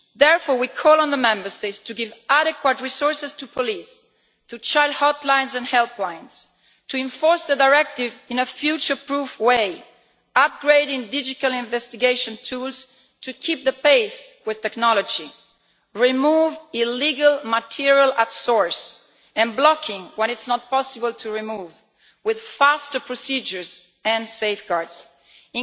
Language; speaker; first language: English; non-native, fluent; Italian